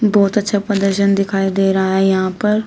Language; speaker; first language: Hindi; native; Hindi